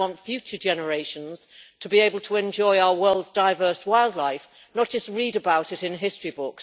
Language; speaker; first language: English; native; English